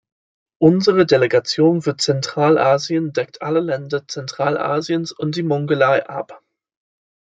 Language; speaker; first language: German; non-native, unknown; English